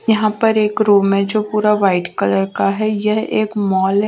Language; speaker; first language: Hindi; native; Hindi